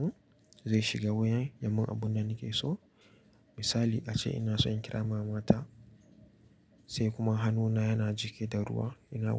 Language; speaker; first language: Hausa; native; Hausa